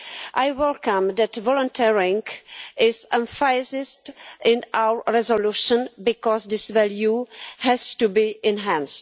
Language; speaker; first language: English; non-native, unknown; Czech